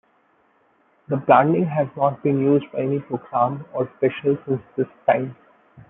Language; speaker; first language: English; non-native, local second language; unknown